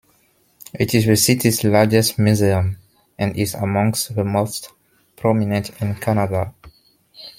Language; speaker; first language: English; non-native, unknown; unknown